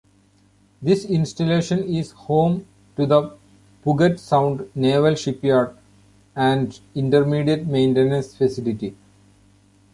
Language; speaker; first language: English; non-native, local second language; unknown